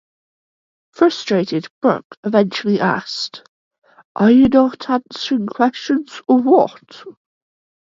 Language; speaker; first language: English; native; English